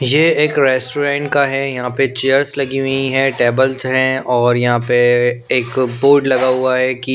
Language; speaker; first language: Hindi; non-native, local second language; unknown